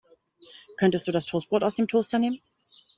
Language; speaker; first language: German; native; German